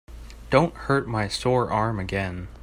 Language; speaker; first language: English; native; English